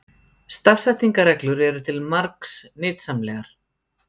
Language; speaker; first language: Icelandic; native; Icelandic